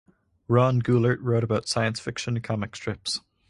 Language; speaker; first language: English; native; English